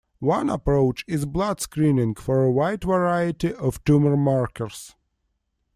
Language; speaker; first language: English; non-native, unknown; Russian